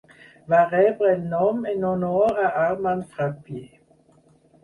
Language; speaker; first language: Catalan; non-native, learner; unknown